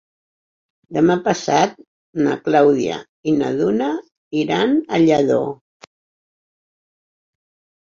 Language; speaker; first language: Catalan; non-native, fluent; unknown